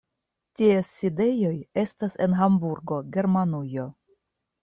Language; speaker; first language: Esperanto; non-native, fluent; Russian